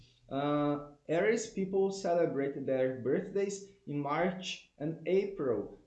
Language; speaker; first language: English; non-native, fluent; Portuguese